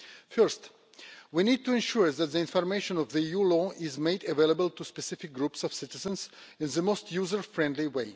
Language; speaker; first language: English; non-native, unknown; Russian